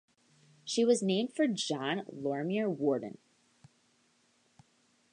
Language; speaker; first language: English; native; English